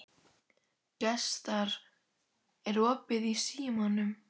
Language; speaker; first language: Icelandic; native; Icelandic